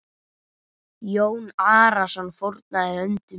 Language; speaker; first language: Icelandic; native; Icelandic